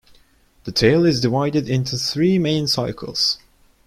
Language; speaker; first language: English; non-native, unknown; Turkish